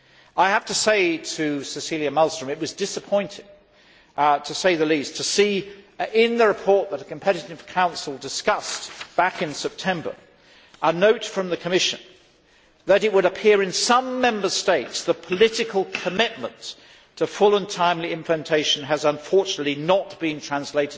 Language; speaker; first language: English; native; English